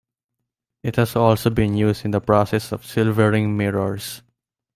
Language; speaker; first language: English; non-native, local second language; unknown